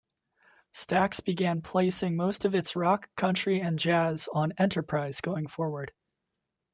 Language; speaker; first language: English; native; English